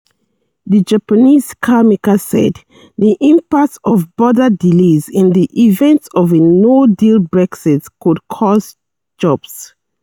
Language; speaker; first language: English; non-native, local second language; Yoruba